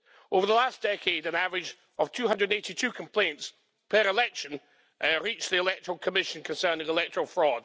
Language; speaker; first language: English; native; English